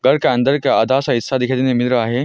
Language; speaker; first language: Hindi; non-native, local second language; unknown